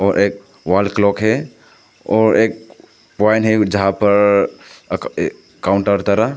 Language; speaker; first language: Hindi; non-native, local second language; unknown